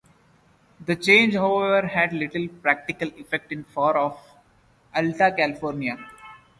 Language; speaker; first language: English; non-native, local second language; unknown